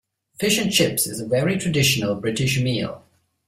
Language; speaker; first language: English; non-native, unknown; German